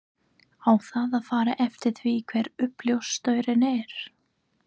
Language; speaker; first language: Icelandic; non-native, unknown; English